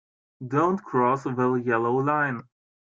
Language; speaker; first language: English; non-native, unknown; German